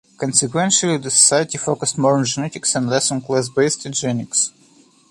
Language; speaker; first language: English; non-native, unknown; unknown